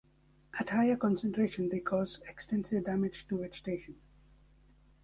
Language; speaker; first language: English; native; English